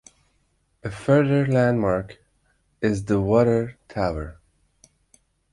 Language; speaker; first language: English; non-native, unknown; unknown